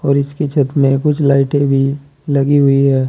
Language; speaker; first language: Hindi; native; Hindi